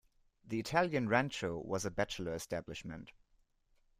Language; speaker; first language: English; non-native, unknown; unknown